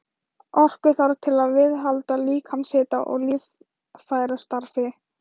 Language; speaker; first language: Icelandic; non-native, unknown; Thai